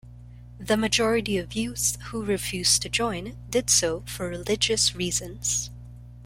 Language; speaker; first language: English; non-native, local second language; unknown